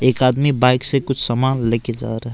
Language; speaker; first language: Hindi; non-native, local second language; Assamese